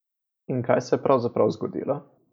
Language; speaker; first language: Slovenian; native; Slovenian